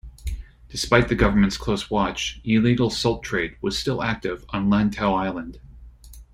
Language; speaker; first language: English; native; English